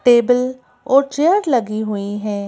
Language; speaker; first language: Hindi; native; Hindi